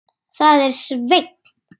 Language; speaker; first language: Icelandic; native; Icelandic